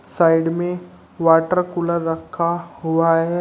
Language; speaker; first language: Hindi; native; Hindi